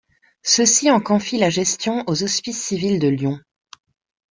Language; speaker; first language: French; non-native, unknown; Spanish